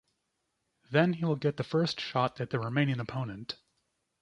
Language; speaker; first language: English; native; English